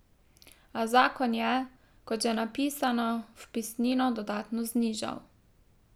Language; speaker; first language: Slovenian; native; Slovenian